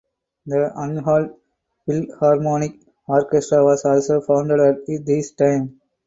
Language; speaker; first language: English; non-native, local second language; Tamil